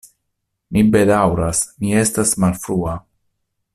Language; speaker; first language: Esperanto; non-native, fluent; Italian